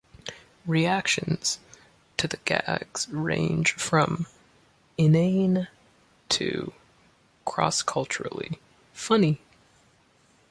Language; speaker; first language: English; native; English